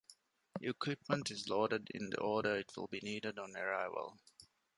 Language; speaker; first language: English; non-native, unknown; Divehi